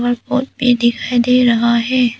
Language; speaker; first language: Hindi; early bilingual, other home language; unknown